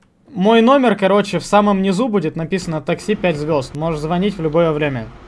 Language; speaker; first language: Russian; native; Russian